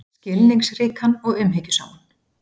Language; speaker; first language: Icelandic; native; Icelandic